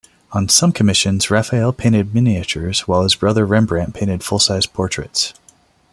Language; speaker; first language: English; non-native, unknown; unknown